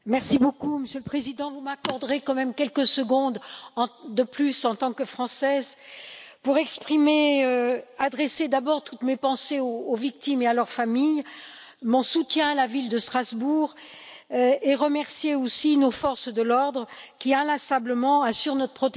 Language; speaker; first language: French; native; French